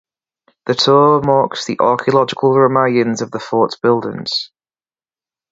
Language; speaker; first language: English; native; English